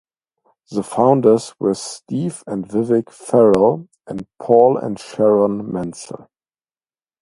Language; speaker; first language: English; non-native, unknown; German